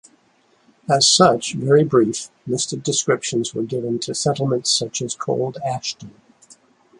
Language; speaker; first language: English; native; English